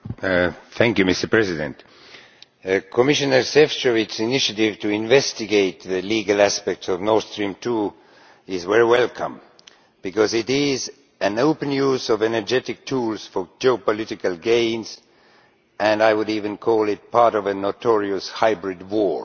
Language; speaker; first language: English; non-native, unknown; Estonian